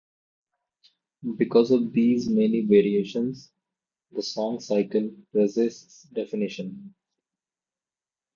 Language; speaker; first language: English; non-native, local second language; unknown